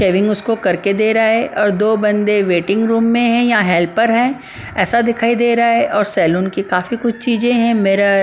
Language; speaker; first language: Hindi; non-native, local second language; Punjabi